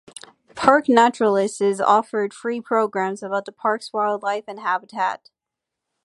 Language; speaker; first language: English; native; English